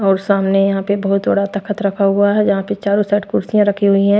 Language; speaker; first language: Hindi; non-native, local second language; Punjabi